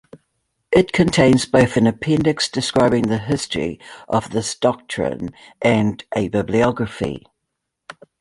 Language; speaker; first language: English; native; English